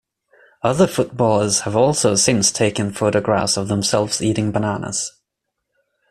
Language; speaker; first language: English; non-native, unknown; Swedish